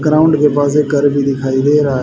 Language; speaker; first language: Hindi; native; Hindi